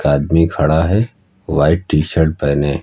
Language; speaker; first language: Hindi; native; Hindi